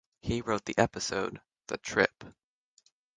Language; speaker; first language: English; native; English